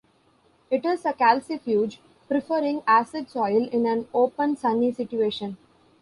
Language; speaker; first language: English; non-native, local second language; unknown